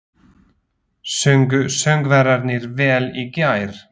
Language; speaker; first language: Icelandic; non-native, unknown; Slovak